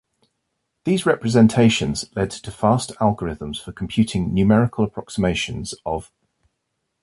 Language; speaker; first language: English; native; English